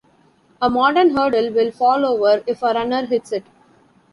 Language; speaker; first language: English; non-native, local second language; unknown